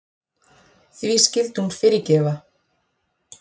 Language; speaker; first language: Icelandic; native; Icelandic